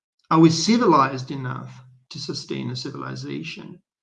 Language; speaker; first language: English; non-native, fluent; Italian